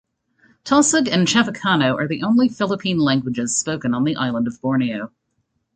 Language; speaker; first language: English; native; English